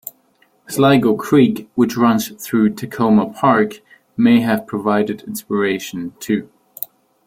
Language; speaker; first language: English; non-native, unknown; German